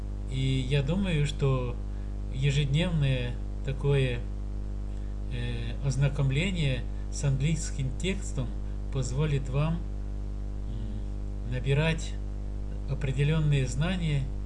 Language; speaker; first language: Russian; native; Russian